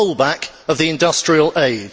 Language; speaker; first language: English; native; English